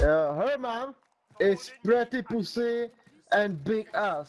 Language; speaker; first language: English; non-native, learner; Czech